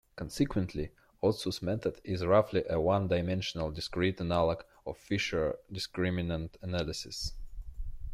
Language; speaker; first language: English; non-native, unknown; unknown